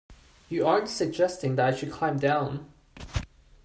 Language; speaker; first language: English; non-native, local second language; Cantonese